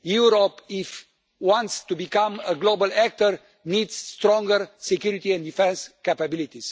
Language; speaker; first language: English; non-native, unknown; Romanian